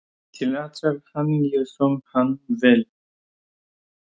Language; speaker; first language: Icelandic; non-native, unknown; Persian